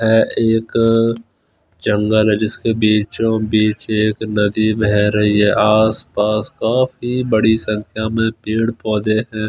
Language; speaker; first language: Hindi; non-native, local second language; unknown